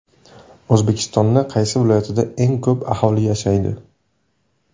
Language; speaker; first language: Uzbek; native; Uzbek